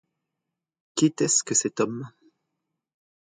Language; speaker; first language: French; native; French